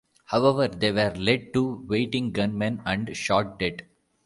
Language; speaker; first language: English; non-native, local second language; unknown